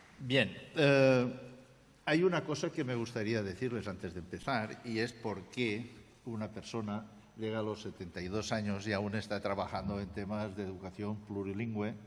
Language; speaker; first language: Spanish; non-native, local second language; Catalan